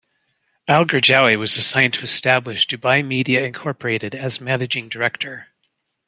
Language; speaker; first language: English; native; English